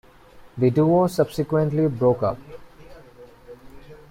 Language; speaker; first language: English; non-native, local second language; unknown